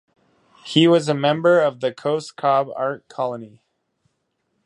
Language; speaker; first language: English; native; English